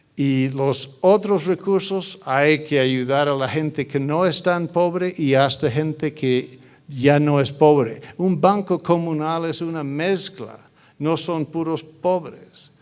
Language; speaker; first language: Spanish; non-native, fluent; English